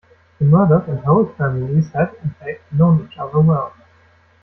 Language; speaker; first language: English; non-native, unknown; German